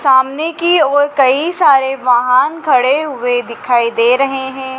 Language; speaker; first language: Hindi; native; Hindi